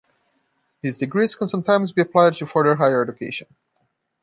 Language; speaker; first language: English; non-native, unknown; Portuguese